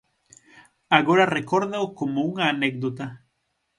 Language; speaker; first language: Galician; native; Galician